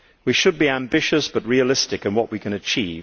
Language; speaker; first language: English; native; English